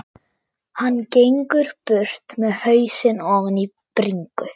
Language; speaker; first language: Icelandic; non-native, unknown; German